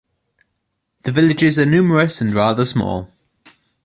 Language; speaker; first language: English; native; English